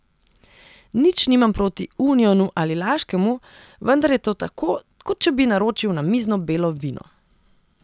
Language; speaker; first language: Slovenian; non-native, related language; Serbian